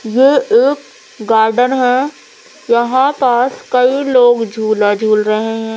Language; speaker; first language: Hindi; native; Hindi